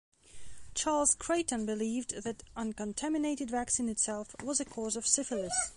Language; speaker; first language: English; non-native, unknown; Belarusian